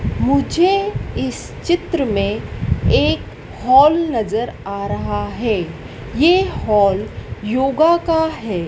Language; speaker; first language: Hindi; native; Hindi